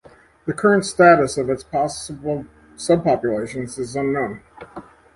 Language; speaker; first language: English; native; English